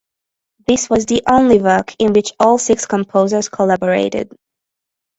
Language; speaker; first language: English; non-native, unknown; Hungarian